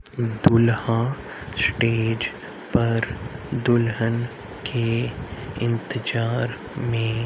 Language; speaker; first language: Hindi; native; Hindi